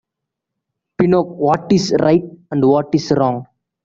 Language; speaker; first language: English; non-native, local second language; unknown